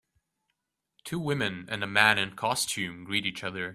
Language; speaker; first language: English; native; English